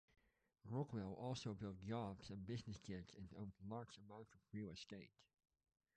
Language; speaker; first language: English; non-native, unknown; Dutch